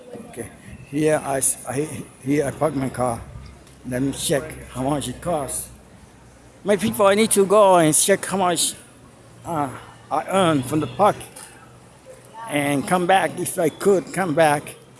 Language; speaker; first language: English; non-native, local second language; Spanish